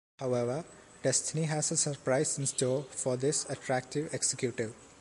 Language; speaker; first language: English; non-native, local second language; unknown